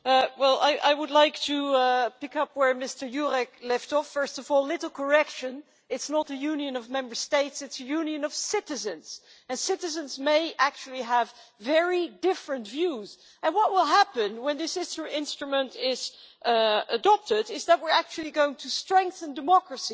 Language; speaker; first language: English; non-native, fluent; Dutch